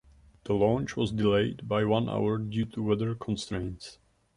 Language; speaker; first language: English; non-native, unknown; Czech